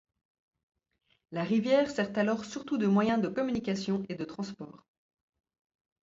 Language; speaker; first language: French; native; French